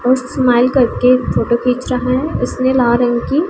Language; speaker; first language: Hindi; non-native, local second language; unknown